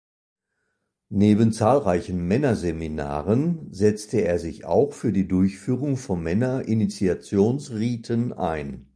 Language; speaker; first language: German; native; German